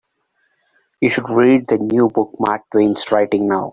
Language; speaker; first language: English; non-native, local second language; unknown